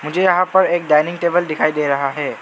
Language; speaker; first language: Hindi; non-native, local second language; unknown